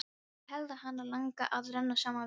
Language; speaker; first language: Icelandic; non-native, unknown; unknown